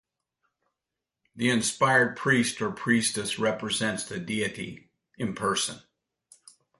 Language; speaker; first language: English; native; English